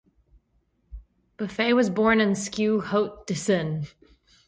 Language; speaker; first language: English; native; English